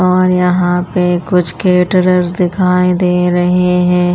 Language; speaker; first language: Hindi; non-native, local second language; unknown